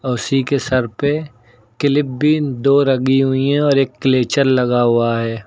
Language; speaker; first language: Hindi; native; Hindi